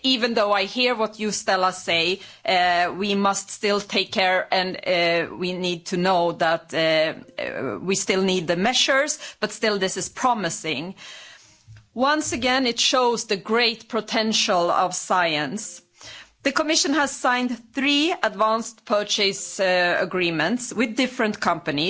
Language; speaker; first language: English; non-native, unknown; Swedish